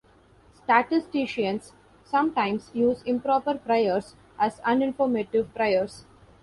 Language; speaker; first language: English; non-native, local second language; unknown